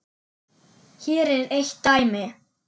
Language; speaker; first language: Icelandic; non-native, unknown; German